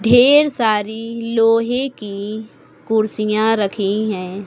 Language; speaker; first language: Hindi; native; Hindi